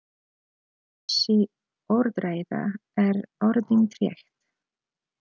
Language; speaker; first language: Icelandic; non-native, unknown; Polish